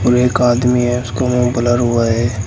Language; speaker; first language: Hindi; native; Hindi